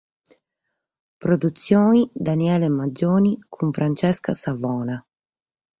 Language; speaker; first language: Sardinian; native; Sardinian